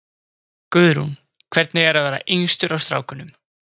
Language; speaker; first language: Icelandic; native; Icelandic